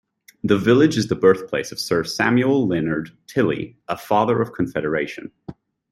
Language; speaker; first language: English; native; English